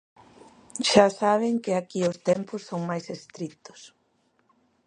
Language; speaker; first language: Galician; native; Galician